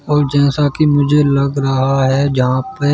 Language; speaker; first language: Hindi; native; Hindi